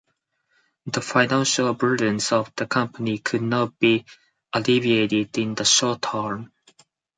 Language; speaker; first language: English; non-native, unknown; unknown